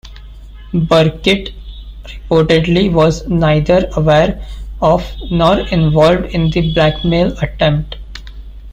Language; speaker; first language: English; non-native, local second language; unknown